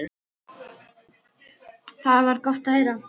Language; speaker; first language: Icelandic; non-native, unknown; Filipino